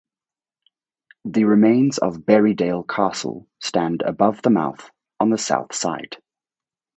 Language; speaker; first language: English; native; English